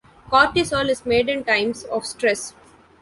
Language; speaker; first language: English; non-native, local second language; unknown